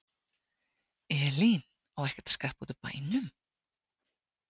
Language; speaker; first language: Icelandic; native; Icelandic